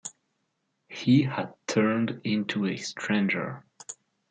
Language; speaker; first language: English; non-native, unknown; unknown